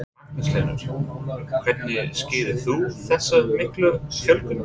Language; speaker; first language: Icelandic; non-native, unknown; English